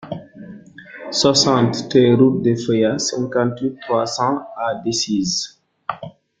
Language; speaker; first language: French; non-native, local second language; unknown